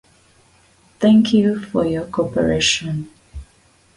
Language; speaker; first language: English; non-native, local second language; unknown